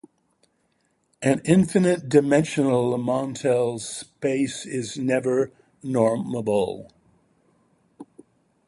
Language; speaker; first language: English; native; English